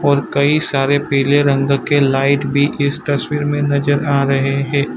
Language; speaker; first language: Hindi; non-native, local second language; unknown